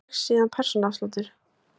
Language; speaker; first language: Icelandic; native; Icelandic